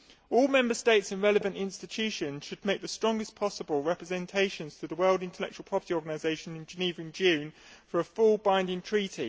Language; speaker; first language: English; native; English